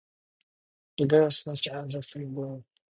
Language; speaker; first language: English; non-native, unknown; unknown